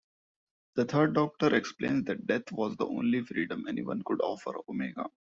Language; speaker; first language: English; non-native, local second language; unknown